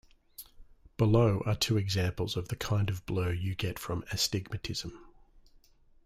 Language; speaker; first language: English; native; English